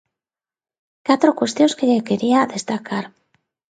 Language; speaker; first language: Galician; non-native, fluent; Spanish